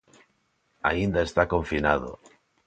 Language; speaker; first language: Galician; non-native, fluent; Spanish